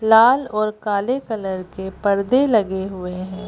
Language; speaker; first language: Hindi; native; Hindi